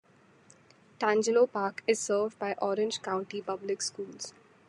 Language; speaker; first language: English; non-native, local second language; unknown